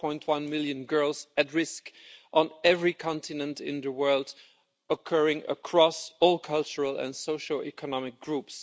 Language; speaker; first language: English; non-native, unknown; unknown